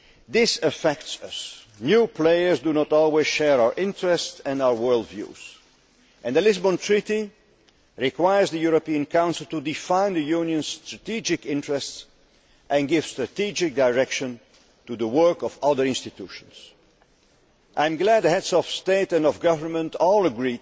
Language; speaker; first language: English; non-native, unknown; Dutch